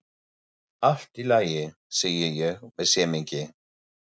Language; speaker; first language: Icelandic; non-native, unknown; German